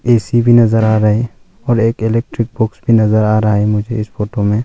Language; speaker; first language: Hindi; non-native, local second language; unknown